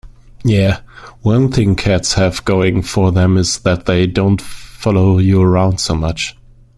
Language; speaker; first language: English; non-native, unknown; German